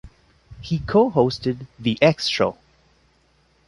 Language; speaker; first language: English; non-native, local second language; French